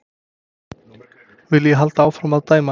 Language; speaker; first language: Icelandic; non-native, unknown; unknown